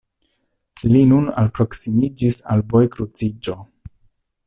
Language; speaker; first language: Esperanto; non-native, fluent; Italian